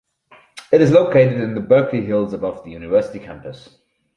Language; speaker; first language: English; non-native, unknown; German